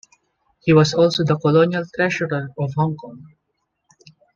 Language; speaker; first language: English; non-native, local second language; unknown